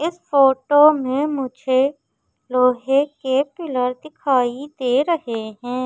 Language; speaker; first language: Hindi; native; Hindi